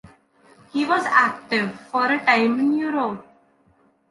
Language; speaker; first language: English; non-native, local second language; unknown